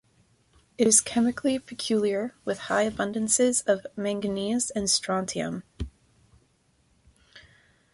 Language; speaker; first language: English; native; English